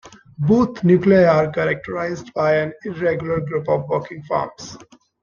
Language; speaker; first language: English; non-native, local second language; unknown